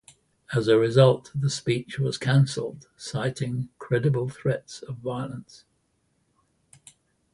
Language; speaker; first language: English; native; English